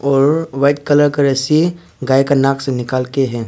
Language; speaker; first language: Hindi; early bilingual, other home language; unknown